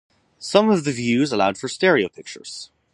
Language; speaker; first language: English; native; English